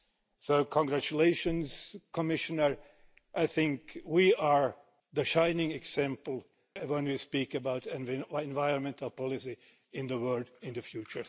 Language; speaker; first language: English; non-native, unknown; Finnish